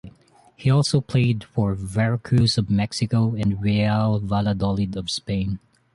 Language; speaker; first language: English; non-native, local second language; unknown